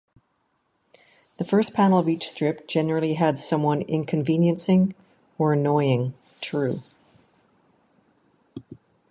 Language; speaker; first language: English; native; English